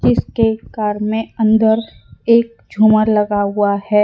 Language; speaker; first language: Hindi; non-native, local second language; Gujarati